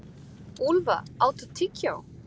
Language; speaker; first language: Icelandic; non-native, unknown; Portuguese